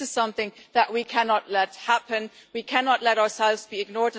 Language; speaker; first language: English; non-native, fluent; German